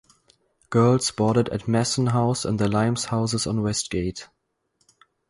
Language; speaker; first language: English; non-native, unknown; German